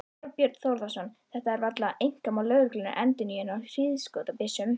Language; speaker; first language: Icelandic; native; Icelandic